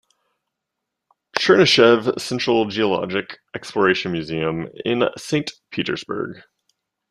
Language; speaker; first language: English; native; English